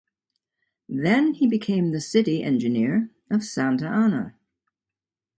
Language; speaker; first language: English; native; English